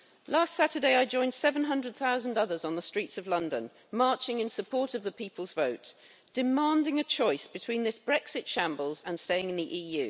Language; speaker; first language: English; native; English